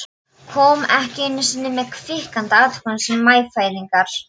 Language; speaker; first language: Icelandic; non-native, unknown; Polish